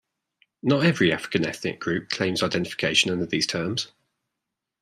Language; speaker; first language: English; native; English